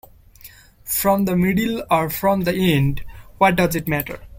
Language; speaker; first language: English; non-native, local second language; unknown